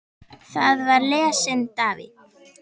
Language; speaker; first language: Icelandic; native; Icelandic